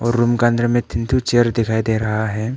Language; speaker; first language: Hindi; non-native, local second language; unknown